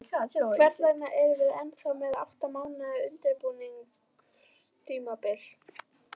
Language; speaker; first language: Icelandic; native; Icelandic